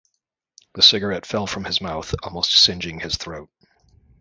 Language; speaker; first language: English; native; English